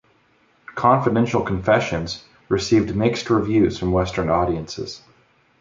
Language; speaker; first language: English; native; English